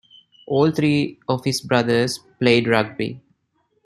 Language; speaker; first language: English; non-native, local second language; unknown